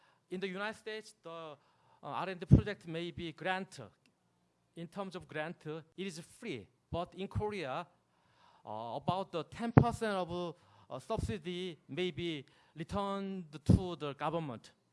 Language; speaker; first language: English; non-native, fluent; Korean